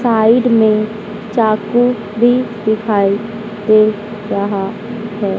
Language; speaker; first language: Hindi; native; Hindi